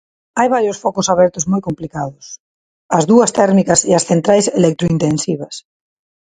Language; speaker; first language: Galician; non-native, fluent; Spanish